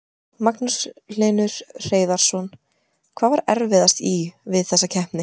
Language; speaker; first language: Icelandic; native; Icelandic